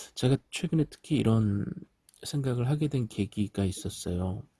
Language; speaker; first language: Korean; native; Korean